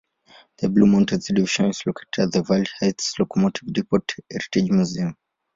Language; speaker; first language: English; non-native, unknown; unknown